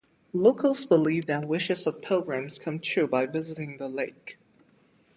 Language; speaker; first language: English; native; English